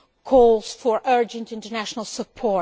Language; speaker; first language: English; non-native, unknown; Portuguese